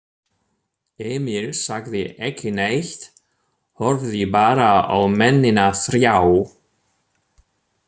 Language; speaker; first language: Icelandic; non-native, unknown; German